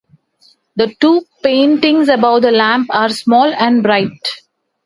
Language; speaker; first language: English; non-native, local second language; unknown